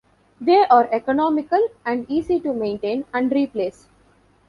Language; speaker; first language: English; non-native, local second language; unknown